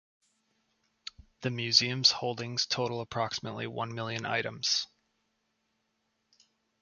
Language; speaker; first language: English; native; English